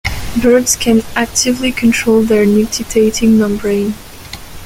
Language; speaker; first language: English; non-native, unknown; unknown